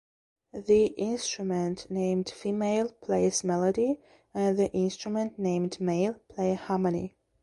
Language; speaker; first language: English; non-native, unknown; Belarusian